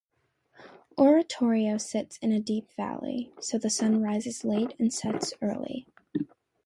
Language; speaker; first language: English; native; English